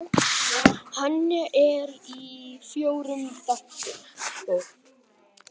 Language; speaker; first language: Icelandic; non-native, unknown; Vietnamese